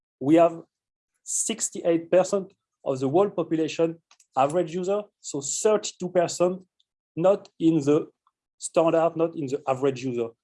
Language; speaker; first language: English; non-native, fluent; French